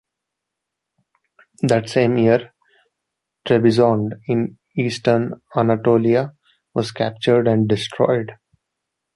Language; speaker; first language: English; non-native, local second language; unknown